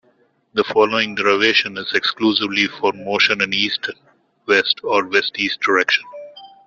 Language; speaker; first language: English; non-native, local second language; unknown